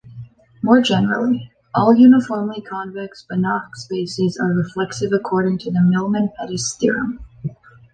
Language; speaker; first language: English; native; English